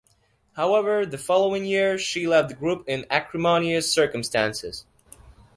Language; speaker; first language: English; non-native, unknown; Belarusian